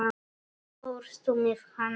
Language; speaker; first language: Icelandic; non-native, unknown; Polish